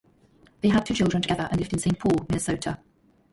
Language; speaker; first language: English; native; English